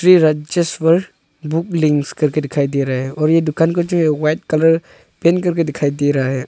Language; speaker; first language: Hindi; non-native, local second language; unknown